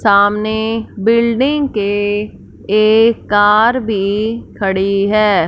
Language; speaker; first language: Hindi; non-native, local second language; Punjabi